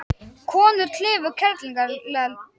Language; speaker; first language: Icelandic; native; Icelandic